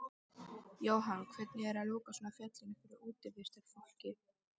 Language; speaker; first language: Icelandic; native; Icelandic